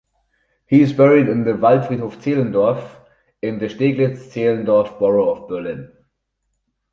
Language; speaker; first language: English; non-native, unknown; German